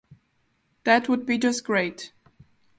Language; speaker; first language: English; non-native, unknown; Slovak